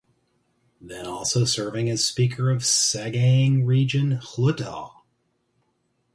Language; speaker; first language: English; native; English